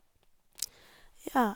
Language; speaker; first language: Norwegian; non-native, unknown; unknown